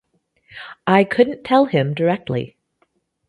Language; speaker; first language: English; native; English